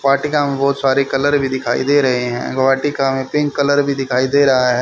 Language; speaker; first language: Hindi; native; Hindi